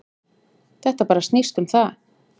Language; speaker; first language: Icelandic; native; Icelandic